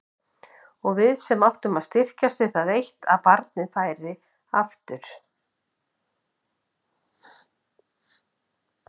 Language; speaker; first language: Icelandic; native; Icelandic